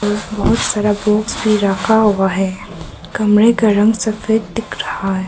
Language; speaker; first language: Hindi; early bilingual, other home language; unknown